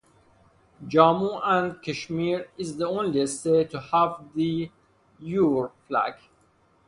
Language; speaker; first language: English; non-native, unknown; Persian